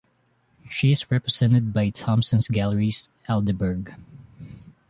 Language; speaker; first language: English; non-native, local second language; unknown